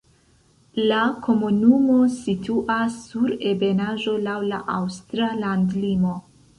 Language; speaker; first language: Esperanto; non-native, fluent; Central Kurdish